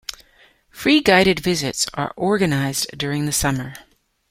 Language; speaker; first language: English; native; English